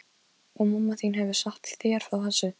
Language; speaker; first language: Icelandic; non-native, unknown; Polish